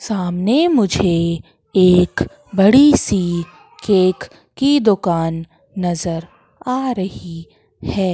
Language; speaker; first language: Hindi; native; Hindi